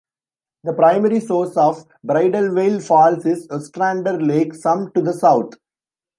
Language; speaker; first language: English; non-native, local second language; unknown